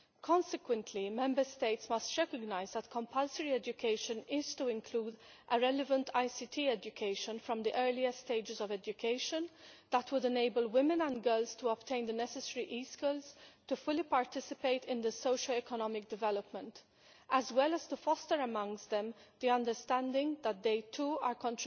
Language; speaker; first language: English; non-native, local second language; Maltese